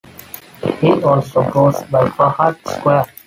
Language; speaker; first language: English; non-native, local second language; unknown